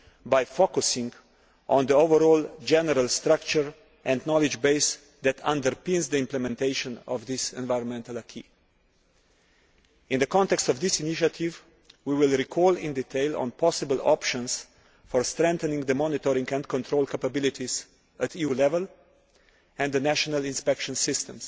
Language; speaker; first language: English; non-native, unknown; Slovenian